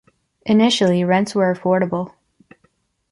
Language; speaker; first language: English; native; English